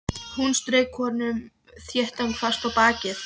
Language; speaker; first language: Icelandic; non-native, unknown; Polish